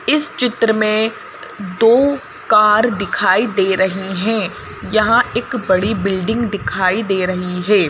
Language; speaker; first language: Hindi; native; Hindi